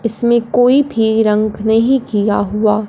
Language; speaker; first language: Hindi; non-native, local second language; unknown